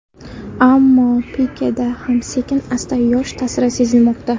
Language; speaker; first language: Uzbek; non-native, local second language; Kara-Kalpak